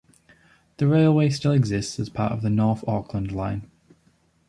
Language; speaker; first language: English; native; English